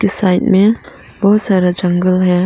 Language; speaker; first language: Hindi; non-native, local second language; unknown